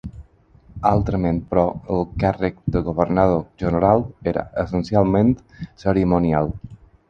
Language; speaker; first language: Catalan; non-native, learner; Spanish